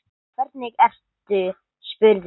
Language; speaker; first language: Icelandic; non-native, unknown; English